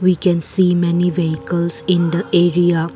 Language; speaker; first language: English; non-native, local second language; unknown